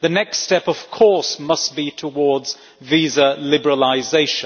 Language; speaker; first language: English; native; English